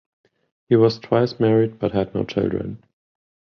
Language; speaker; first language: English; non-native, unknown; German